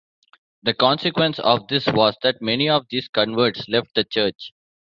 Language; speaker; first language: English; non-native, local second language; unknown